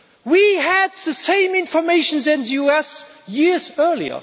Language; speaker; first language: English; non-native, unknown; German